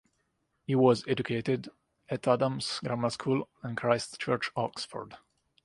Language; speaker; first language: English; non-native, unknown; Italian